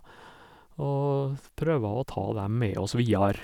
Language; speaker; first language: Norwegian; native; Norwegian